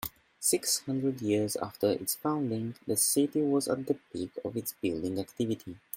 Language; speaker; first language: English; non-native, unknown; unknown